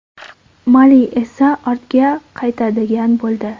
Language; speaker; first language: Uzbek; non-native, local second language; Kara-Kalpak